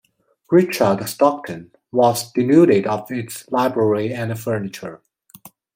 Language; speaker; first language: English; non-native, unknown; Chinese